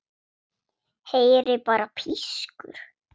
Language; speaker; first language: Icelandic; non-native, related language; Swedish